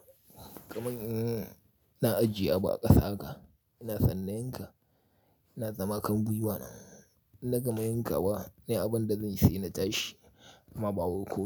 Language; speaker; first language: Hausa; native; Hausa